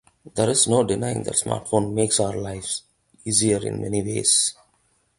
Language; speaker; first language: English; non-native, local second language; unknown